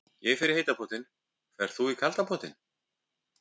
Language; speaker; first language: Icelandic; native; Icelandic